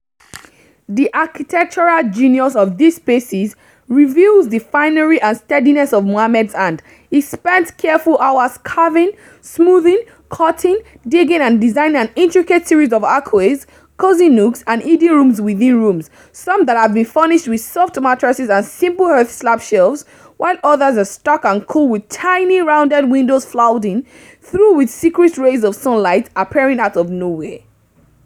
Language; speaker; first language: English; non-native, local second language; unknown